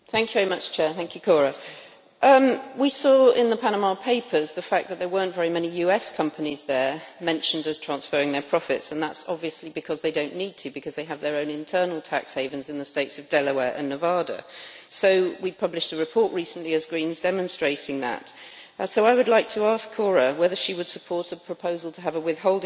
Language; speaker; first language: English; native; English